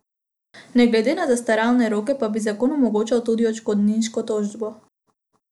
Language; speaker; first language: Slovenian; non-native, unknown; Macedonian